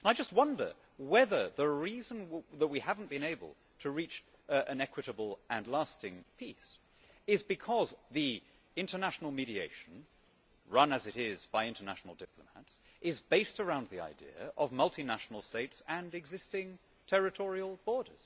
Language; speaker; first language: English; native; English